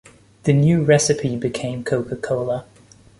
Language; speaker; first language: English; non-native, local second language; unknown